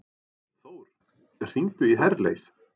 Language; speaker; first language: Icelandic; non-native, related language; Norwegian